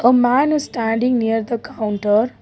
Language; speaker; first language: English; non-native, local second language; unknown